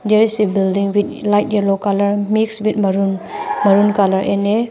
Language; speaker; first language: English; non-native, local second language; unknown